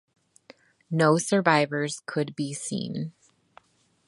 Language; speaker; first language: English; native; English